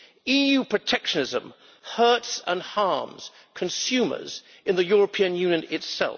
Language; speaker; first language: English; native; English